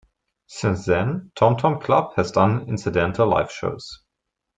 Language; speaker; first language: English; non-native, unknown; German